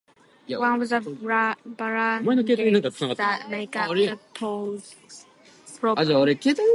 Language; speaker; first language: English; native; English